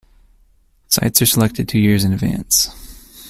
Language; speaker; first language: English; native; English